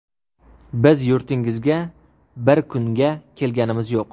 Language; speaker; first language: Uzbek; native; Uzbek